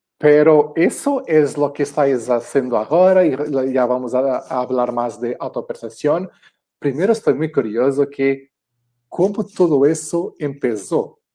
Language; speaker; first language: Spanish; non-native, related language; Portuguese